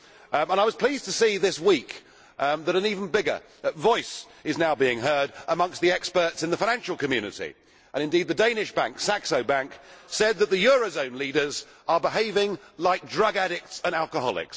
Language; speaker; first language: English; native; English